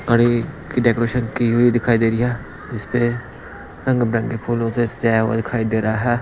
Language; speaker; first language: Hindi; non-native, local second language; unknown